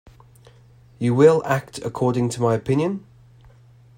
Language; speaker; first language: English; native; English